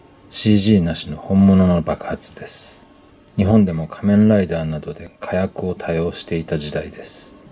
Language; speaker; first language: Japanese; native; Japanese